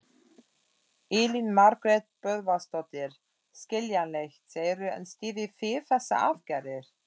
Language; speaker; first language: Icelandic; non-native, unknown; German